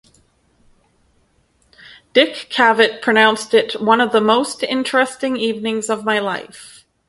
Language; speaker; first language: English; native; English